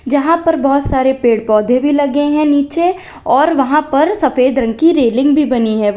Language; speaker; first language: Hindi; native; Hindi